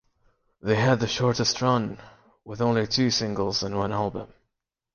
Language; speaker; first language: English; native; English